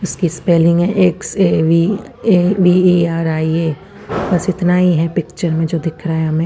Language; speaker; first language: Hindi; non-native, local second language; Punjabi